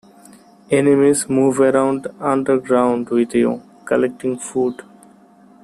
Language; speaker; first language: English; non-native, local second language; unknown